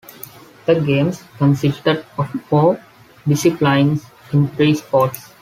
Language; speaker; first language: English; non-native, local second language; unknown